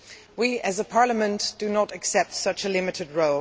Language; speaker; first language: English; non-native, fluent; Dutch